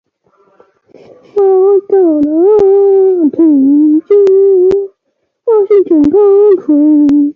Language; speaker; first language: English; native; English